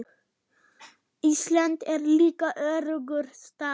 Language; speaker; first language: Icelandic; non-native, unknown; German